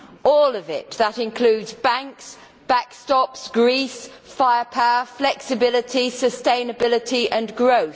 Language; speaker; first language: English; native; English